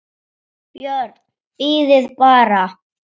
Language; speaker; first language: Icelandic; native; Icelandic